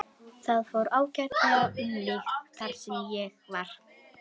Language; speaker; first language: Icelandic; native; Icelandic